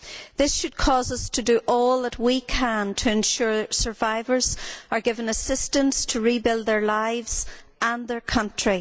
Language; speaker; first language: English; native; English